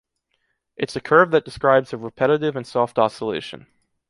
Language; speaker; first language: English; native; English